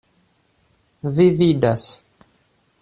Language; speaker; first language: Esperanto; non-native, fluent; Russian